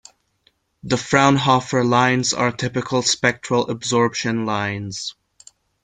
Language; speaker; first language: English; non-native, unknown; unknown